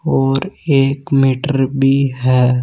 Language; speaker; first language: Hindi; native; Hindi